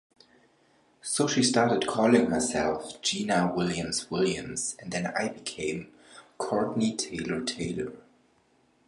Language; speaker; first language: English; non-native, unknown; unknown